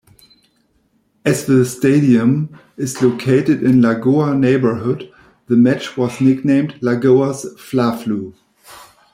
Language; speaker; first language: English; non-native, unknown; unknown